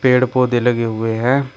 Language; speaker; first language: Hindi; native; Hindi